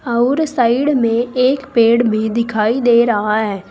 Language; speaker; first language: Hindi; native; Hindi